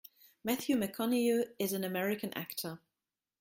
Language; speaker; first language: English; non-native, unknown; German